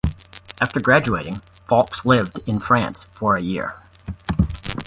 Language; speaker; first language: English; native; English